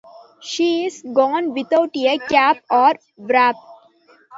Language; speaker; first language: English; non-native, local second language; Tamil